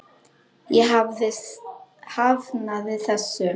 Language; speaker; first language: Icelandic; non-native, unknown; Polish